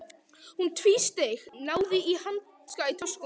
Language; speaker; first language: Icelandic; native; Icelandic